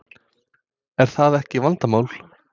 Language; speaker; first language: Icelandic; non-native, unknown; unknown